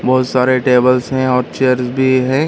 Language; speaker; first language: Hindi; non-native, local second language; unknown